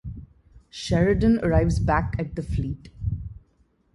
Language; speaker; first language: English; non-native, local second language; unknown